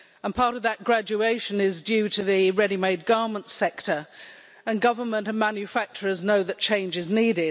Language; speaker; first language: English; native; English